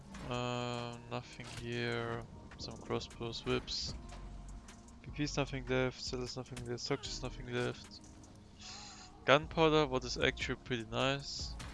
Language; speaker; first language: English; non-native, fluent; German